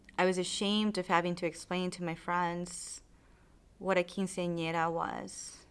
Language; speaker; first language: English; early bilingual, other home language; Spanish